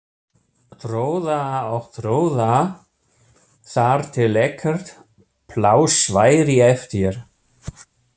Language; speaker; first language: Icelandic; non-native, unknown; German